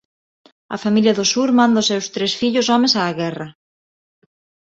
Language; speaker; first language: Galician; non-native, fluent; Spanish